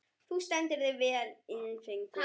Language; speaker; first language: Icelandic; non-native, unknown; German